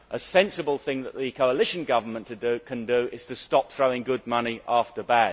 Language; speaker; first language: English; native; English